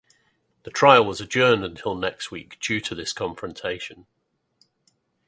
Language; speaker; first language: English; native; English